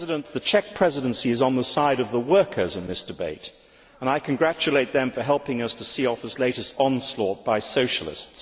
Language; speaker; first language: English; native; English